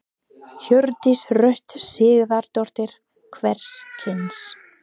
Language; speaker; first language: Icelandic; non-native, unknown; English